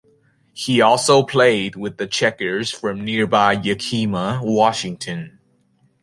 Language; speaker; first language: English; native; English